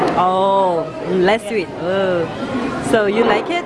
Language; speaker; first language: English; non-native, fluent; Korean